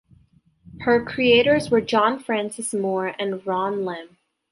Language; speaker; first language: English; native; English